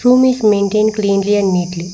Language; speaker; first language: English; non-native, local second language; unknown